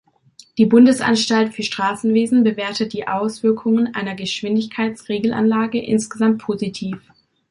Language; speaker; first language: German; native; German